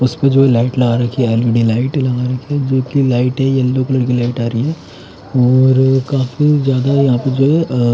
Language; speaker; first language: Hindi; native; Hindi